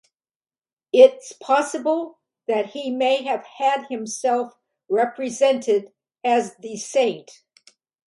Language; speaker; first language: English; native; English